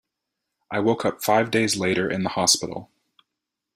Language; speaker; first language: English; native; English